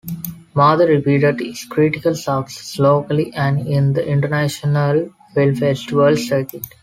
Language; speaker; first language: English; non-native, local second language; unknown